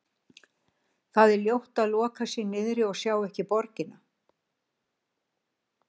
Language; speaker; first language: Icelandic; native; Icelandic